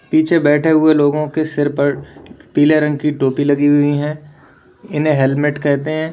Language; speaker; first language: Hindi; native; Hindi